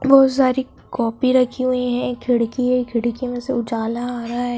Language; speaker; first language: Hindi; native; Hindi